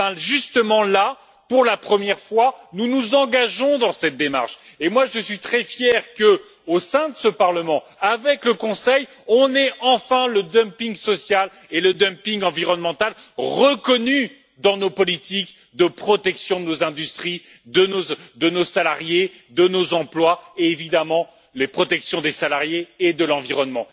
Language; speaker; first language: French; native; French